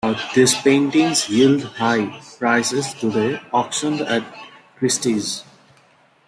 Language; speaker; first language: English; non-native, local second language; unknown